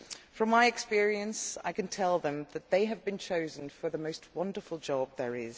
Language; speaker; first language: English; non-native, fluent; Dutch